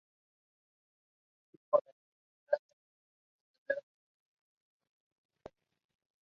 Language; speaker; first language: English; non-native, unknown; Spanish